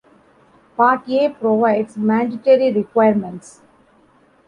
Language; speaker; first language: English; non-native, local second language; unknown